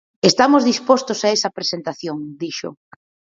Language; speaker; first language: Galician; native; Galician